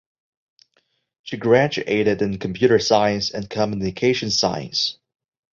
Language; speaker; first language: English; non-native, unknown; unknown